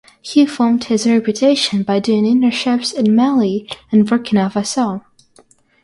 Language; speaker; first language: English; non-native, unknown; Russian